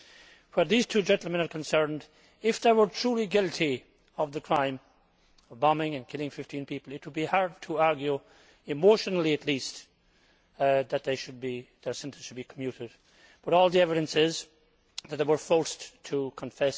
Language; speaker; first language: English; native; English